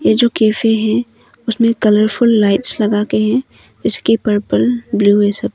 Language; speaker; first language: Hindi; non-native, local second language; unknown